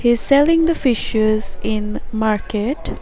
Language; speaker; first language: English; non-native, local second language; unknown